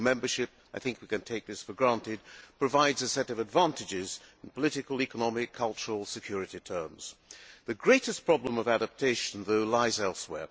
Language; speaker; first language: English; non-native, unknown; Hungarian